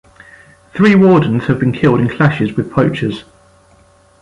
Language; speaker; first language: English; native; English